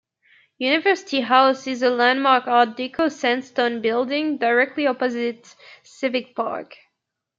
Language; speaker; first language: English; native; English